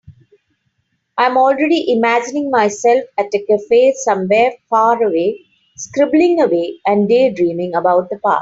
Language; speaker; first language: English; non-native, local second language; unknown